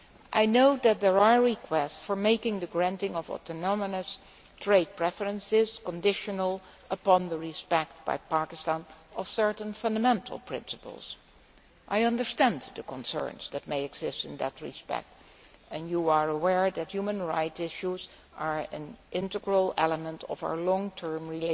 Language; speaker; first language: English; non-native, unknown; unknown